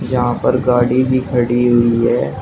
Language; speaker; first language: Hindi; native; Hindi